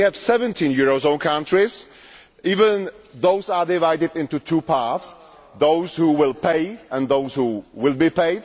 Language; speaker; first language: English; non-native, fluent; Czech